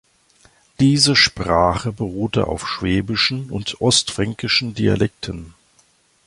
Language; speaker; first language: German; native; German